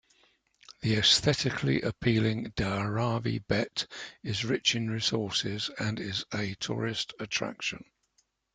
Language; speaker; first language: English; native; English